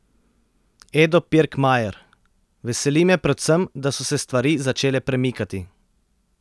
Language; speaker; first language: Slovenian; native; Slovenian